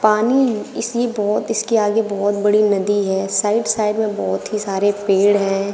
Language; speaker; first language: Hindi; native; Hindi